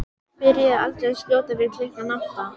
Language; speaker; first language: Icelandic; native; Icelandic